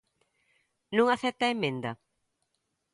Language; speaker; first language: Galician; native; Galician